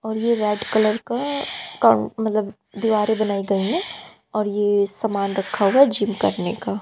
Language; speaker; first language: Hindi; native; Hindi